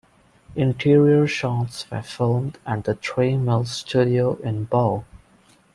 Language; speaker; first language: English; non-native, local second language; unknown